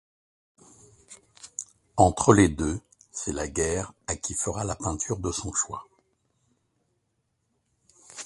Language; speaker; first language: French; native; French